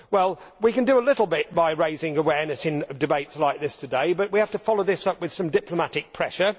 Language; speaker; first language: English; native; English